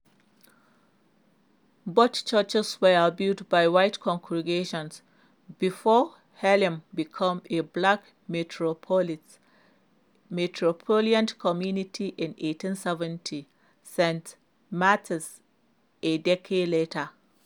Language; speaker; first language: English; non-native, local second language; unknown